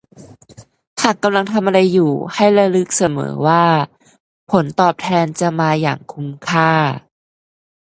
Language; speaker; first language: Thai; native; Thai